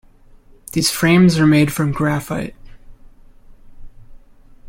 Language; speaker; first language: English; native; English